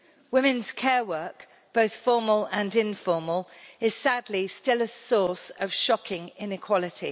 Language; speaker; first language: English; native; English